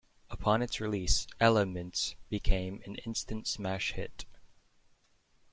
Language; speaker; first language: English; native; English